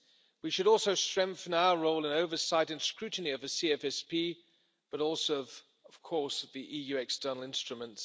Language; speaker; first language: English; non-native, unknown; German